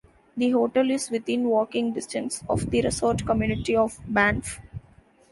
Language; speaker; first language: English; non-native, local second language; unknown